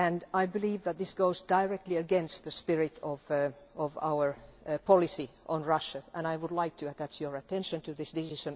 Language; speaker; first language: English; non-native, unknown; Finnish